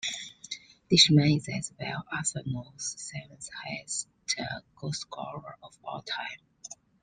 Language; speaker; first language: English; non-native, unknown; Chinese